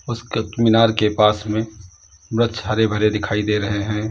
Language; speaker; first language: Hindi; native; Hindi